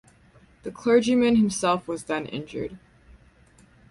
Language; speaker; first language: English; native; English